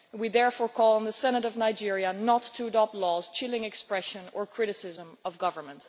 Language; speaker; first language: English; non-native, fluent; Dutch